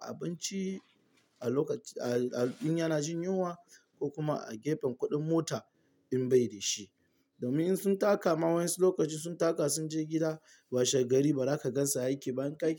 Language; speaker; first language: Hausa; non-native, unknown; Yoruba